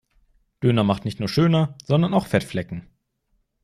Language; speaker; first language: German; native; German